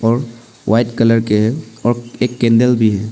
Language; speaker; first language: Hindi; non-native, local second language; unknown